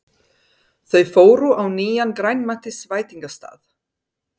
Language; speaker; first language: Icelandic; non-native, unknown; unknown